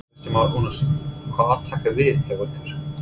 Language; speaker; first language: Icelandic; non-native, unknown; English